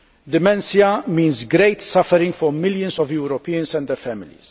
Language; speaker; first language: English; non-native, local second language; Maltese